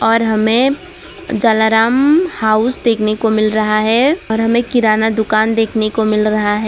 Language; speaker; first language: Hindi; non-native, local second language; Gujarati